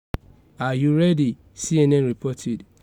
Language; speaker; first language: English; non-native, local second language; Yoruba